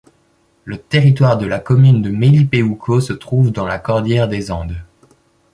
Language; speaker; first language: French; native; French